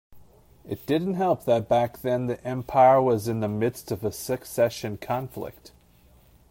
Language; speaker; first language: English; native; English